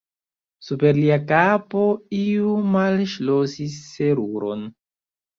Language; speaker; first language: Esperanto; non-native, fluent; Chinese